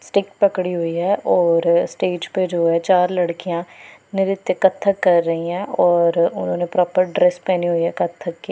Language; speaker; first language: Hindi; non-native, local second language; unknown